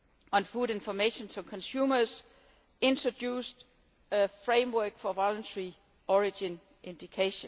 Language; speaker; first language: English; non-native, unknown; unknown